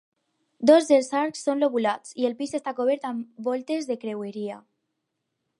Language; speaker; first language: Catalan; non-native, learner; Spanish